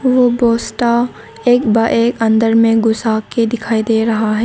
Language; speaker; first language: Hindi; non-native, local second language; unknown